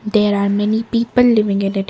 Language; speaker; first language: English; non-native, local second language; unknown